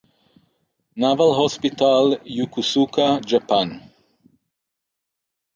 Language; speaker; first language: English; non-native, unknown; Hebrew